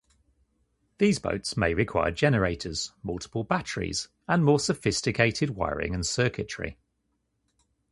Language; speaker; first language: English; native; English